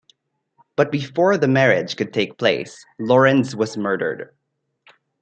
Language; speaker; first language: English; non-native, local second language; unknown